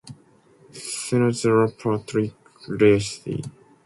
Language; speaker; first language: English; non-native, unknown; Japanese